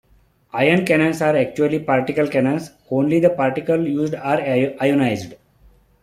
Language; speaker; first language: English; non-native, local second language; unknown